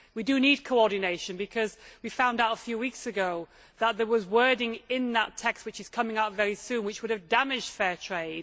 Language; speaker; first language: English; native; English